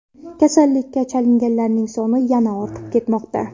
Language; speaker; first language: Uzbek; non-native, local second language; Kara-Kalpak